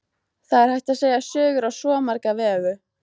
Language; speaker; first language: Icelandic; native; Icelandic